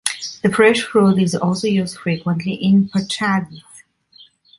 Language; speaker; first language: English; non-native, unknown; Italian